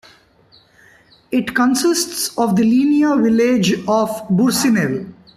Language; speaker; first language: English; non-native, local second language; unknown